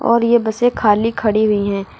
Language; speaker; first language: Hindi; native; Hindi